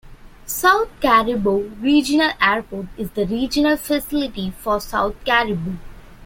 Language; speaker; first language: English; non-native, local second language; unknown